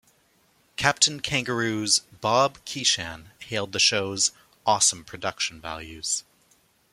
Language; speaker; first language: English; native; English